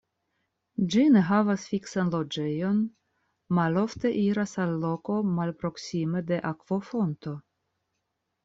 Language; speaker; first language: Esperanto; non-native, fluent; Russian